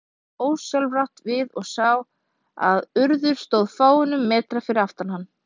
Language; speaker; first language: Icelandic; native; Icelandic